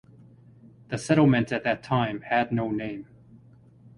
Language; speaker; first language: English; native; English